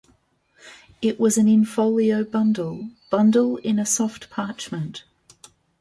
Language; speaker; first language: English; native; English